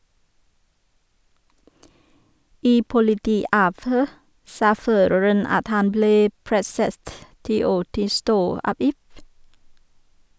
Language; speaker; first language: Norwegian; non-native, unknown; Vietnamese